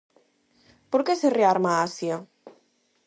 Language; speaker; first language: Galician; non-native, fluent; Spanish